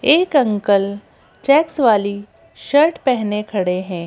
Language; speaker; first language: Hindi; native; Hindi